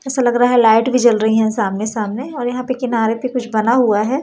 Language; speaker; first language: Hindi; native; Hindi